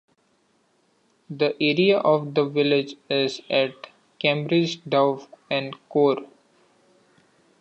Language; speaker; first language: English; non-native, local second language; Marathi